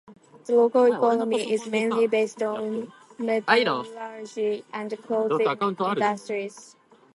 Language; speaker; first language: English; native; English